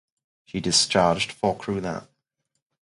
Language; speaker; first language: English; native; English